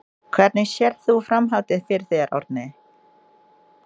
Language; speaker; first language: Icelandic; non-native, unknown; Indonesian